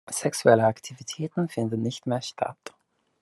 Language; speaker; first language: German; non-native, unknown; English